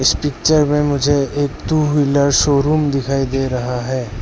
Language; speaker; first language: Hindi; early bilingual, other home language; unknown